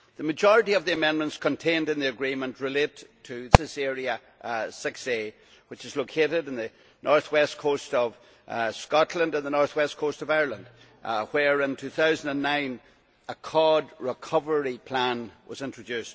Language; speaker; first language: English; native; English